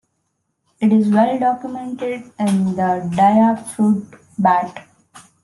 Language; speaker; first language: English; non-native, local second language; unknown